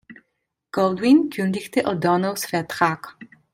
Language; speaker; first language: German; non-native, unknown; Italian